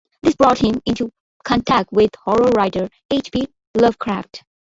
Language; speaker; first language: English; non-native, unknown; Bangla